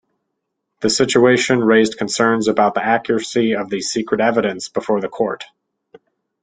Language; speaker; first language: English; native; English